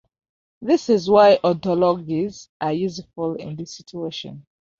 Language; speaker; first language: English; non-native, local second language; Ganda